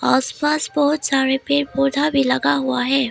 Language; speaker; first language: Hindi; early bilingual, other home language; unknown